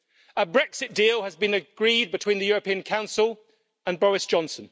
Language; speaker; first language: English; native; English